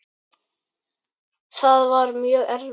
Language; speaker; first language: Icelandic; native; Icelandic